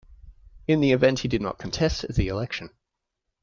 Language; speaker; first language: English; native; English